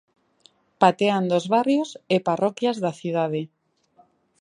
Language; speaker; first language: Galician; native; Galician